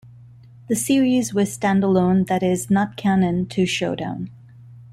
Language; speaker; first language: English; non-native, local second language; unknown